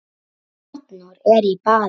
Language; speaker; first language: Icelandic; native; Icelandic